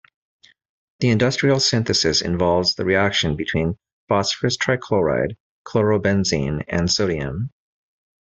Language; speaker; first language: English; native; English